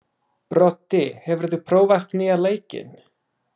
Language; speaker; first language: Icelandic; non-native, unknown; English